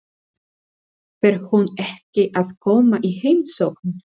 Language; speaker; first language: Icelandic; non-native, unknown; Spanish